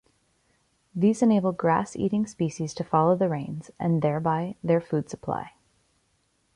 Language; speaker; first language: English; native; English